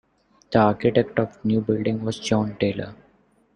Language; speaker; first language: English; non-native, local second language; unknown